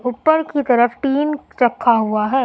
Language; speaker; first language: Hindi; native; Hindi